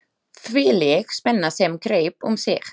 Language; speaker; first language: Icelandic; non-native, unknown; Slovak